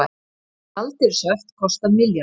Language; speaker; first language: Icelandic; native; Icelandic